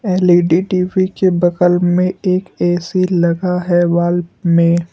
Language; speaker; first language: Hindi; non-native, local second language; Assamese